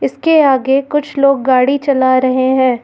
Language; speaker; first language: Hindi; native; Hindi